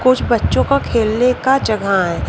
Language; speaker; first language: Hindi; native; Hindi